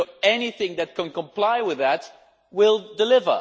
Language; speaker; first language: English; non-native, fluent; Dutch